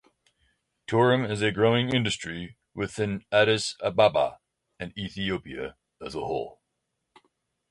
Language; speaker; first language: English; native; English